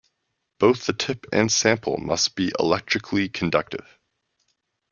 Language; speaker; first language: English; native; English